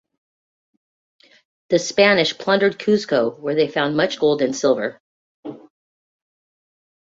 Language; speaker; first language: English; native; English